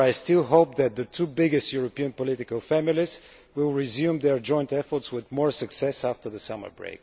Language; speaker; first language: English; non-native, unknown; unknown